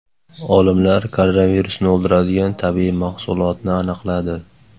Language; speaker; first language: Uzbek; native; Uzbek